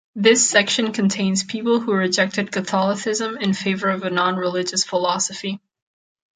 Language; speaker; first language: English; non-native, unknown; Catalan